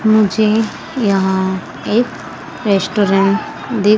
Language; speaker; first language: Hindi; native; Hindi